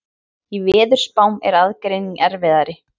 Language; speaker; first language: Icelandic; native; Icelandic